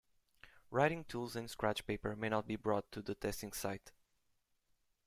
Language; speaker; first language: English; native; English